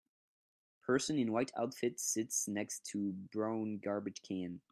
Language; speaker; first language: English; non-native, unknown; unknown